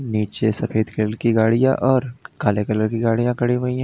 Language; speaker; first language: Hindi; native; Hindi